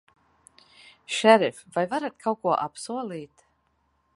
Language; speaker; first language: Latvian; early bilingual, heritage; Latvian